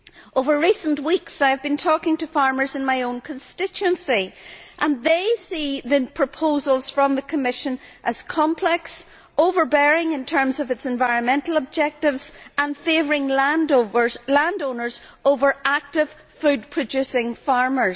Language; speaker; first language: English; native; English